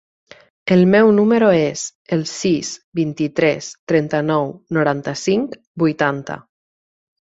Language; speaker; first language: Catalan; native; Catalan